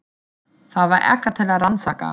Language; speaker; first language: Icelandic; non-native, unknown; German